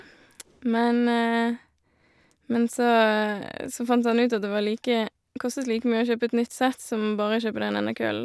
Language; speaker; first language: Norwegian; native; Norwegian